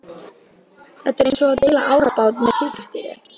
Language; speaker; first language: Icelandic; native; Icelandic